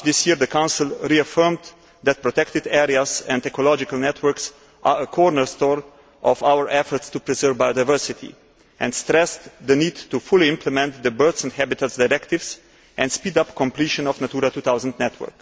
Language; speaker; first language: English; non-native, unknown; Slovenian